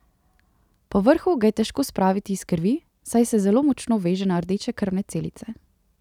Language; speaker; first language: Slovenian; native; Slovenian